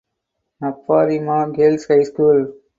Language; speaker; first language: English; non-native, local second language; Tamil